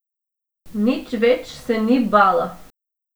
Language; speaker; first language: Slovenian; non-native, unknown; Macedonian